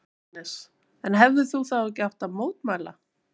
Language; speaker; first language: Icelandic; native; Icelandic